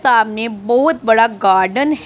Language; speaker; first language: Hindi; non-native, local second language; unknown